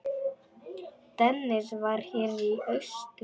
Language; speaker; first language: Icelandic; non-native, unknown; Polish